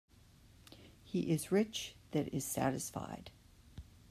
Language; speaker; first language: English; native; English